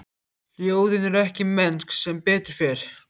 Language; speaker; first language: Icelandic; native; Icelandic